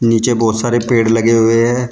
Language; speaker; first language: Hindi; native; Hindi